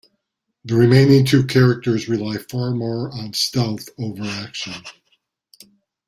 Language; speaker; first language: English; native; English